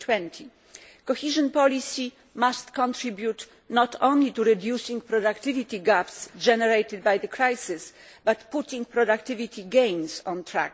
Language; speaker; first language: English; non-native, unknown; Polish